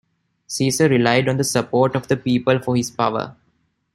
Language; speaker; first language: English; non-native, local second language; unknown